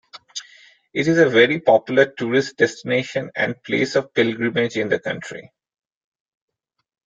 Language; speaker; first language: English; non-native, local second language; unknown